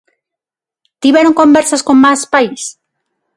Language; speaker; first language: Galician; non-native, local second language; Spanish